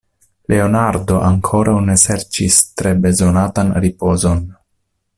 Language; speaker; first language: Esperanto; non-native, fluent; Italian